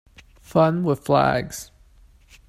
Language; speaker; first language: English; non-native, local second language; Cantonese